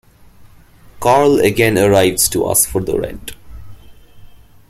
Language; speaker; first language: English; non-native, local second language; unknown